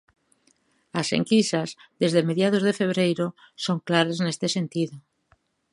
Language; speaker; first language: Galician; native; Galician